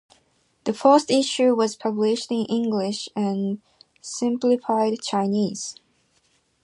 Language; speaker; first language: English; non-native, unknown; Japanese